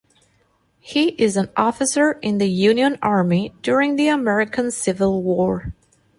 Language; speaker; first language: English; non-native, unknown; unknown